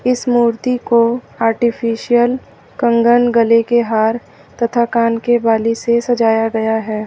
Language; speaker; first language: Hindi; native; Hindi